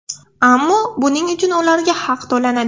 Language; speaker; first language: Uzbek; non-native, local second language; Russian